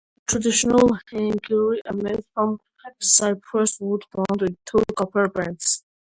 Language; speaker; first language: English; non-native, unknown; Georgian